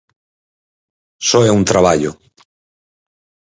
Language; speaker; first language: Galician; native; Galician